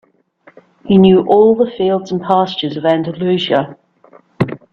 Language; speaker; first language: English; native; English